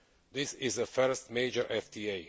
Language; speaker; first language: English; non-native, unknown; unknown